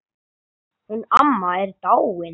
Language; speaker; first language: Icelandic; non-native, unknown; English